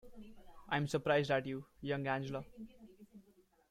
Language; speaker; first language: English; non-native, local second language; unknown